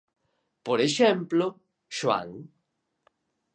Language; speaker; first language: Galician; native; Galician